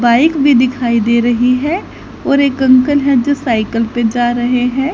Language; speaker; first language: Hindi; native; Hindi